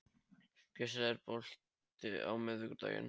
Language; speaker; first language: Icelandic; non-native, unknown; Polish